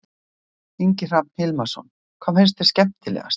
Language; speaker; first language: Icelandic; native; Icelandic